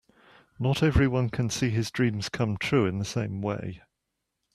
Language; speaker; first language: English; native; English